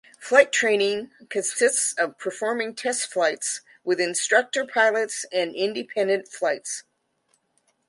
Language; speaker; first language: English; native; English